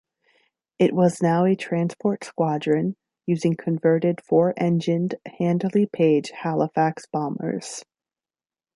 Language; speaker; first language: English; native; English